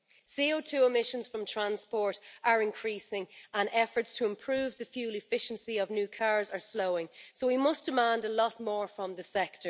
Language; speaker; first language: English; native; English